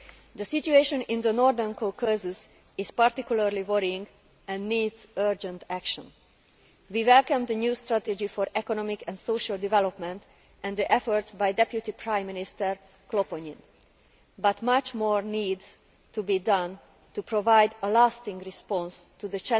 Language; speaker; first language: English; non-native, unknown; Hungarian